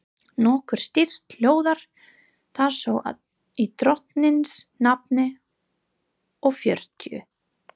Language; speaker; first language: Icelandic; non-native, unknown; English